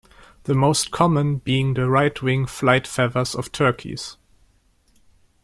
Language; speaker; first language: English; non-native, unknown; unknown